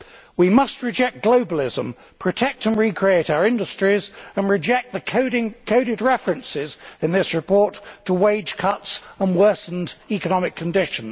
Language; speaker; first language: English; native; English